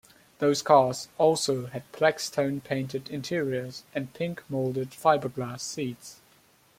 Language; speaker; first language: English; non-native, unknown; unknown